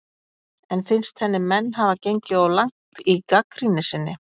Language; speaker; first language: Icelandic; native; Icelandic